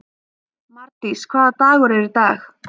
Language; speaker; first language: Icelandic; native; Icelandic